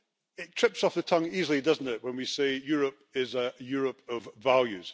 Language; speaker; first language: English; native; English